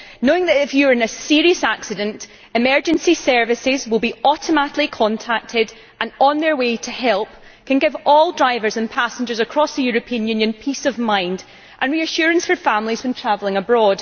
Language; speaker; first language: English; native; English